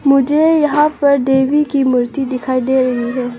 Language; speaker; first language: Hindi; non-native, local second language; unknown